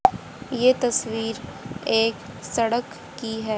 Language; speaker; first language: Hindi; native; Hindi